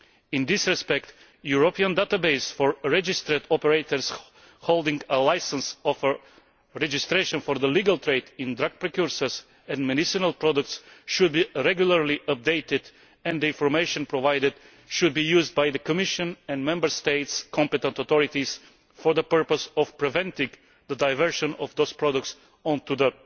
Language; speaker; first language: English; non-native, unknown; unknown